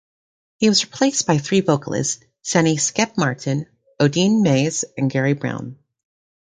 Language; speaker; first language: English; native; English